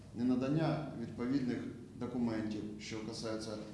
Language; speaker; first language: Ukrainian; non-native, local second language; Russian